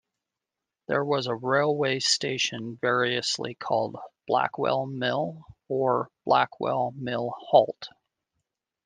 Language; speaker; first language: English; native; English